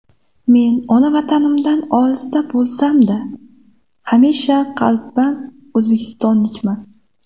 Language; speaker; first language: Uzbek; native; Uzbek